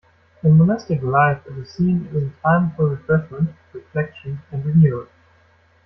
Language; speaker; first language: English; non-native, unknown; German